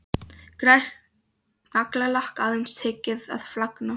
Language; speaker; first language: Icelandic; non-native, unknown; Polish